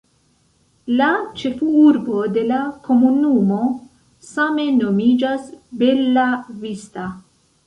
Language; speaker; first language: Esperanto; non-native, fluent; Central Kurdish